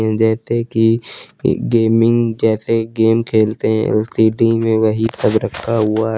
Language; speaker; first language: Hindi; native; Hindi